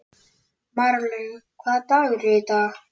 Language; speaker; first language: Icelandic; native; Icelandic